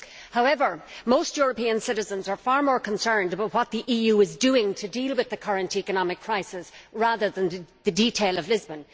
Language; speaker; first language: English; native; English